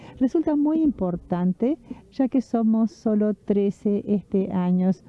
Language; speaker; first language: Spanish; non-native, fluent; French